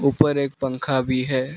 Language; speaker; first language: Hindi; non-native, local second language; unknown